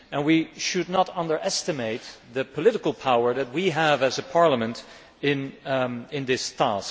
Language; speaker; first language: English; non-native, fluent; Dutch